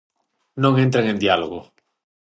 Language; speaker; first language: Galician; non-native, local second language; Spanish